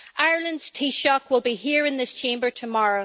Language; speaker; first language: English; native; English